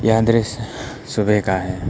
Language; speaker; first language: Hindi; native; Hindi